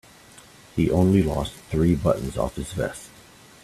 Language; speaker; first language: English; native; English